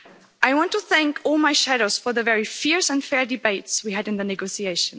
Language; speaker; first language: English; non-native, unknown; German